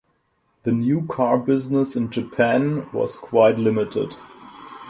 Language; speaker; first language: English; non-native, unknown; German